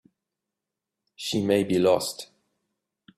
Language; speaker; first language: English; native; English